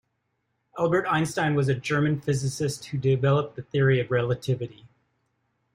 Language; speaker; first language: English; native; English